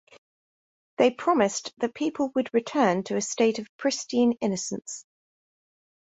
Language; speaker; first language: English; native; English